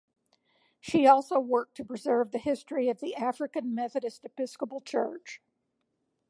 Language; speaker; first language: English; native; English